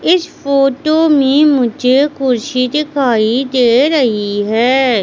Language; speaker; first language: Hindi; native; Hindi